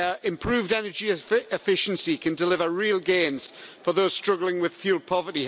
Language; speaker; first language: English; native; English